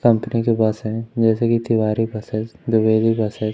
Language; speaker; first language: Hindi; native; Hindi